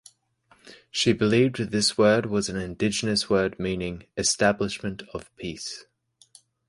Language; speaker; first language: English; native; English